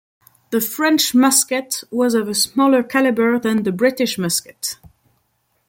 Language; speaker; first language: English; non-native, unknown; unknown